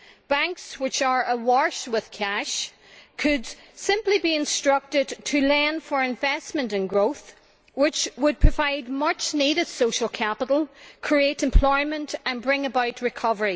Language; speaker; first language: English; native; English